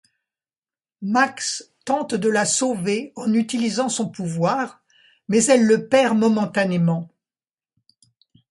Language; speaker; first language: French; native; French